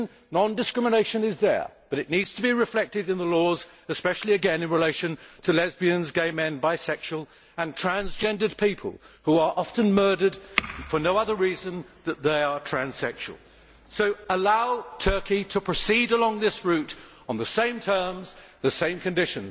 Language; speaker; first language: English; native; English